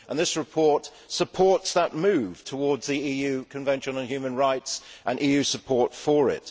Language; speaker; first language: English; native; English